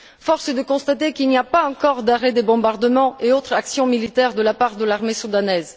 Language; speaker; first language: French; non-native, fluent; Bulgarian